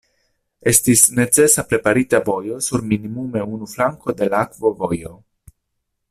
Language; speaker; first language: Esperanto; non-native, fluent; Italian